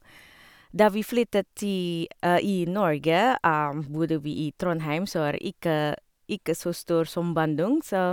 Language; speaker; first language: Norwegian; non-native, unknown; Indonesian